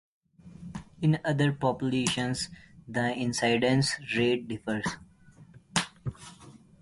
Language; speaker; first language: English; non-native, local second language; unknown